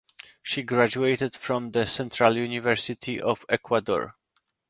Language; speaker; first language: English; non-native, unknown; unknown